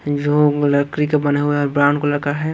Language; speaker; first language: Hindi; non-native, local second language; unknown